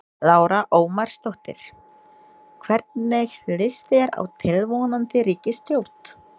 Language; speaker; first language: Icelandic; non-native, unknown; Indonesian